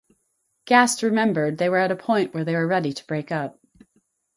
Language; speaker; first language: English; native; English